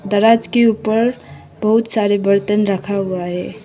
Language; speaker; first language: Hindi; non-native, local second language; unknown